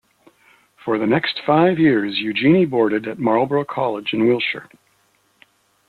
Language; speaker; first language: English; native; English